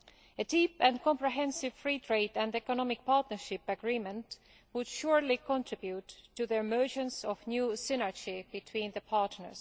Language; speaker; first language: English; non-native, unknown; Estonian